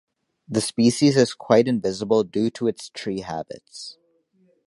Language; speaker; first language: English; native; English